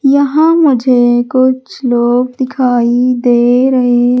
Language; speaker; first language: Hindi; native; Hindi